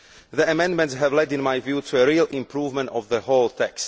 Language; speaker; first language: English; non-native, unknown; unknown